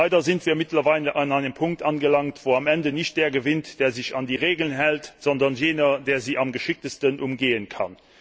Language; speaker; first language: German; non-native, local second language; Luxembourgish